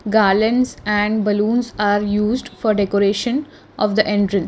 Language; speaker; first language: English; non-native, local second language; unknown